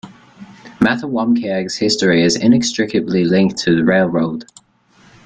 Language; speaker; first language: English; native; English